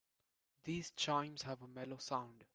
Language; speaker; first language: English; non-native, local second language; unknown